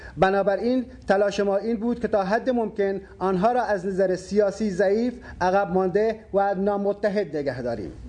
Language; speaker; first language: Persian; non-native, local second language; Baluchi